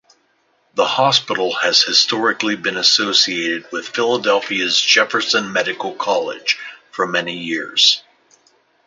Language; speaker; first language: English; native; English